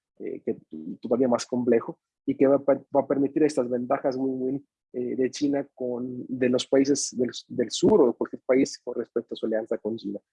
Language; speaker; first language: Spanish; non-native, fluent; Italian